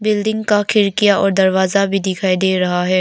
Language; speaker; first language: Hindi; non-native, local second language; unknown